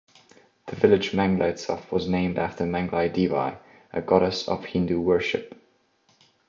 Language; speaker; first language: English; non-native, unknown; Estonian